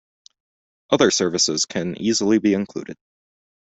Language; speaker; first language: English; native; English